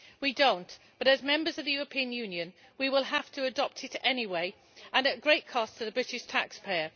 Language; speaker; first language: English; native; English